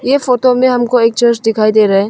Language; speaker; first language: Hindi; non-native, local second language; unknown